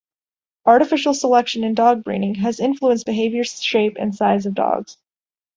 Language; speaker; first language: English; native; English